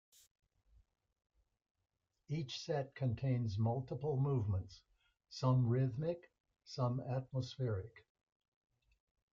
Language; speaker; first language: English; native; English